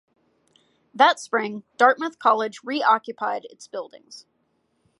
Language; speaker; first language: English; native; English